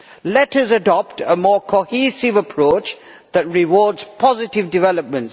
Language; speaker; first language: English; native; English